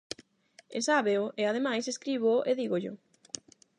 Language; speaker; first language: Galician; non-native, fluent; Spanish